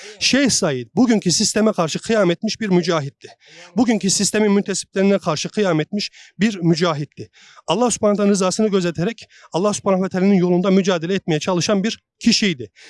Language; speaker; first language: Turkish; native; Turkish